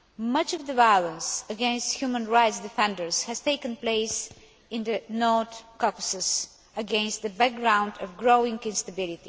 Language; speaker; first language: English; non-native, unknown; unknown